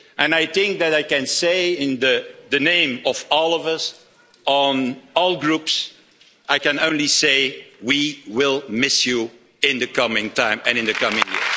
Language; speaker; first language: English; non-native, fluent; Dutch